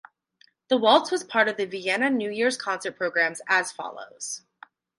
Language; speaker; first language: English; native; English